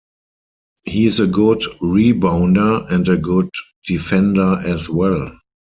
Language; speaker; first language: English; non-native, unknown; German